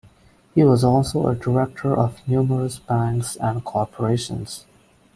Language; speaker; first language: English; non-native, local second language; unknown